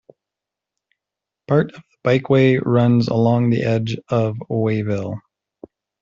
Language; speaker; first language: English; native; English